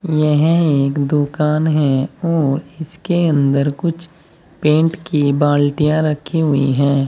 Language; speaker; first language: Hindi; native; Hindi